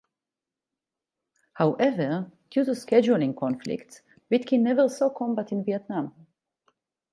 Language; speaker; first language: English; non-native, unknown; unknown